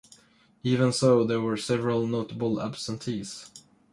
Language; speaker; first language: English; non-native, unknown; Swedish